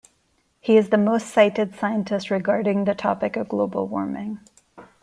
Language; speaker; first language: English; non-native, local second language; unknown